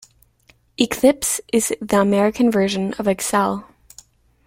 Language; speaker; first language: English; native; English